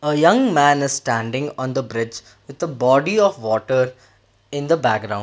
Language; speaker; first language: English; non-native, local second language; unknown